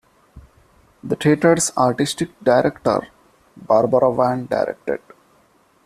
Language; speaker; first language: English; non-native, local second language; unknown